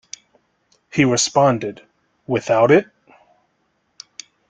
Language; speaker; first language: English; native; English